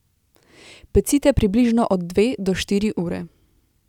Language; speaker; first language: Slovenian; native; Slovenian